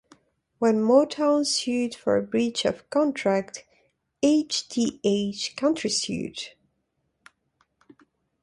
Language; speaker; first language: English; native; English